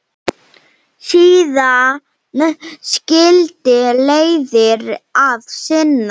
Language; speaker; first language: Icelandic; non-native, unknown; Slovenian